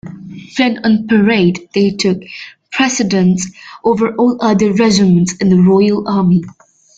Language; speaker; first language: English; native; English